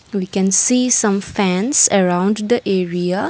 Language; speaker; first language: English; non-native, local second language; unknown